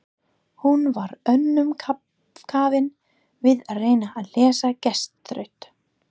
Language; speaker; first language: Icelandic; non-native, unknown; English